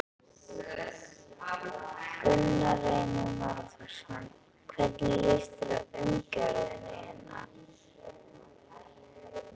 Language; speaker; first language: Icelandic; native; Icelandic